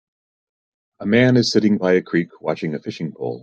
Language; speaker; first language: English; native; English